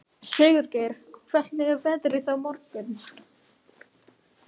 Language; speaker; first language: Icelandic; non-native, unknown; Filipino